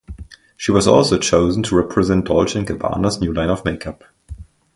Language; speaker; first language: English; non-native, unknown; German